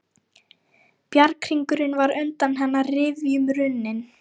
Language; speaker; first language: Icelandic; non-native, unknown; Lithuanian